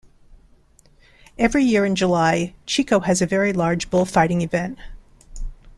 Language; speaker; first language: English; non-native, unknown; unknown